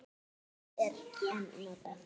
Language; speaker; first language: Icelandic; native; Icelandic